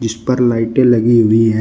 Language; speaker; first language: Hindi; native; Hindi